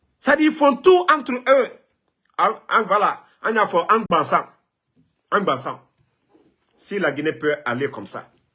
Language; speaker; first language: French; non-native, local second language; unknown